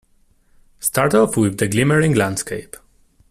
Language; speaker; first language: English; non-native, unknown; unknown